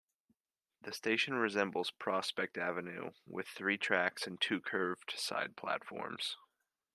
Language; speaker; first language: English; native; English